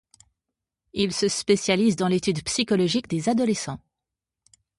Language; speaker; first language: French; native; French